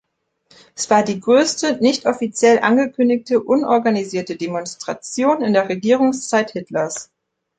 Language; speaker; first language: German; native; German